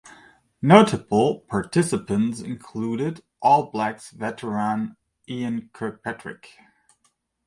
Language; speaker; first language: English; non-native, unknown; German